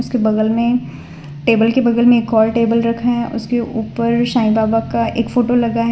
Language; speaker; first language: Hindi; non-native, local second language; Gujarati